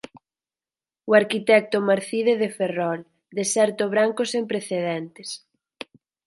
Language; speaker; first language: Galician; native; Galician